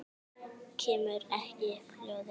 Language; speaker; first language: Icelandic; native; Icelandic